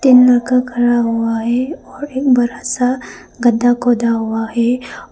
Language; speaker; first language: Hindi; non-native, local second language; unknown